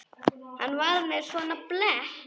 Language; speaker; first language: Icelandic; non-native, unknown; Polish